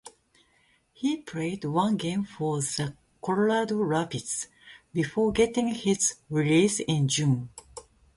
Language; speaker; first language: English; non-native, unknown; Japanese